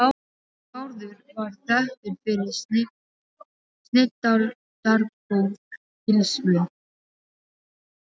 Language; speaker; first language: Icelandic; non-native, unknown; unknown